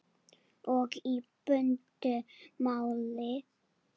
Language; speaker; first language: Icelandic; non-native, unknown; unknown